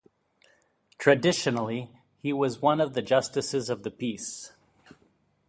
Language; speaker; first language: English; native; English